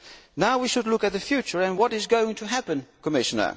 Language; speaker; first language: English; non-native, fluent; Dutch